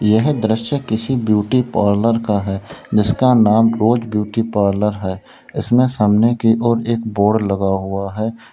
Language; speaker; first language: Hindi; native; Hindi